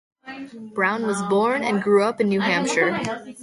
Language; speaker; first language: English; native; English